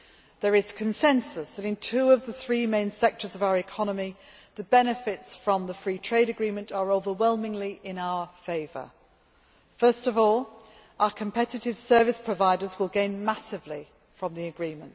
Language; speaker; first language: English; non-native, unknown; Greek